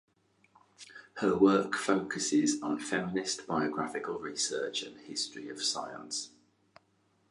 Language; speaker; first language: English; native; English